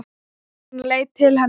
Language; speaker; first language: Icelandic; non-native, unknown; Thai